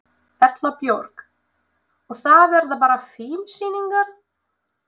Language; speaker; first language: Icelandic; non-native, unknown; Russian